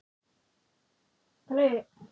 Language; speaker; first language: Icelandic; non-native, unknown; Thai